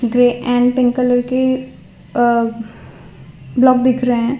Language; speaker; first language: Hindi; non-native, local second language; Gujarati